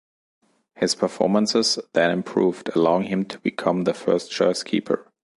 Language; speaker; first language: English; non-native, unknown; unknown